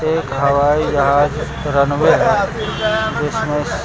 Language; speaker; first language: Hindi; native; Hindi